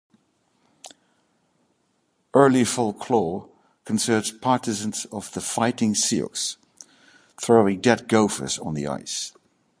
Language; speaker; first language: English; native; English